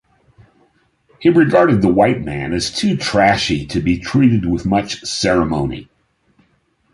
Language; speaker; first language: English; native; English